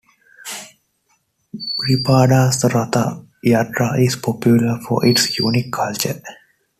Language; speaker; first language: English; non-native, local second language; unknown